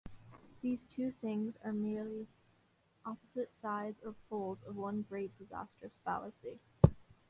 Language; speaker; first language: English; non-native, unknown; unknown